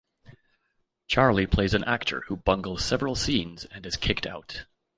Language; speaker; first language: English; native; English